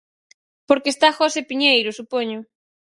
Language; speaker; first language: Galician; native; Galician